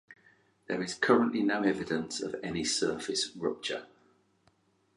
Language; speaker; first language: English; native; English